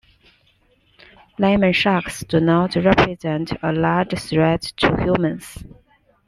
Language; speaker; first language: English; non-native, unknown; Chinese